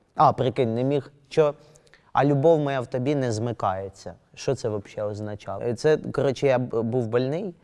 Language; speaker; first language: Ukrainian; non-native, local second language; Russian